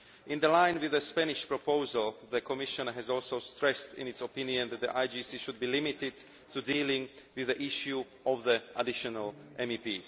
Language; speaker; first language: English; non-native, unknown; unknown